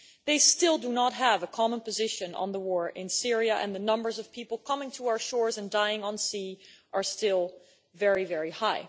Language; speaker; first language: English; non-native, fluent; Dutch